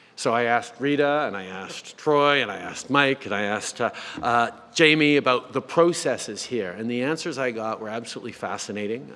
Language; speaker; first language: English; native; English